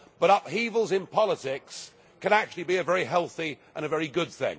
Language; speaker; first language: English; native; English